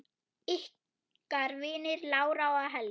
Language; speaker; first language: Icelandic; non-native, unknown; German